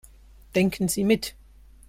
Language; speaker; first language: German; native; German